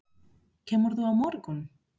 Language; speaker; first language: Icelandic; non-native, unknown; Spanish